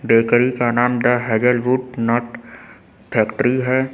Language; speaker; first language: Hindi; native; Hindi